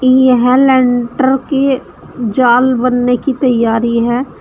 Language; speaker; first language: Hindi; native; Hindi